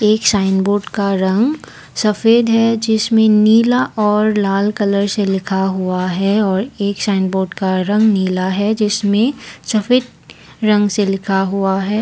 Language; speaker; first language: Hindi; non-native, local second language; Assamese